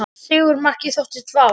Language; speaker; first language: Icelandic; native; Icelandic